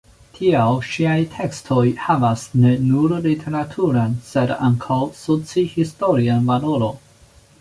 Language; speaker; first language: Esperanto; non-native, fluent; Chinese